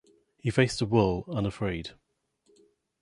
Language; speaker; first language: English; native; English